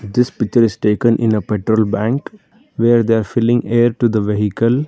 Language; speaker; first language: English; non-native, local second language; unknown